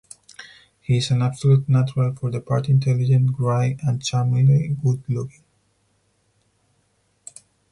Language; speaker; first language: English; non-native, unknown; Spanish